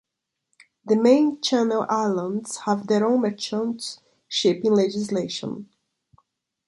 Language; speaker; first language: English; non-native, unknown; Portuguese